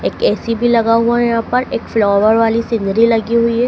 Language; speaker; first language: Hindi; native; Hindi